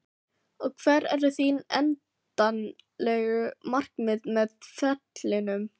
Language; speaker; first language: Icelandic; non-native, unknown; Filipino